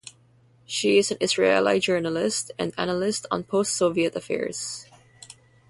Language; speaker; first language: English; non-native, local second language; Filipino